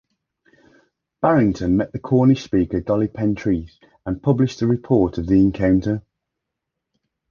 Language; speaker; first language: English; native; English